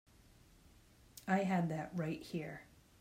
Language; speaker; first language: English; native; English